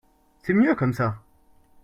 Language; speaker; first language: French; native; French